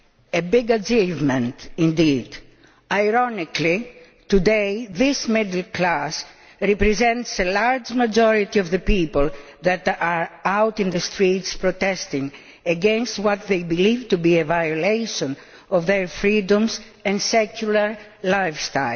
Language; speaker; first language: English; non-native, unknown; Greek